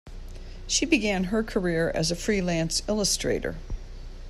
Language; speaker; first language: English; native; English